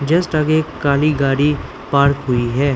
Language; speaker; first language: Hindi; non-native, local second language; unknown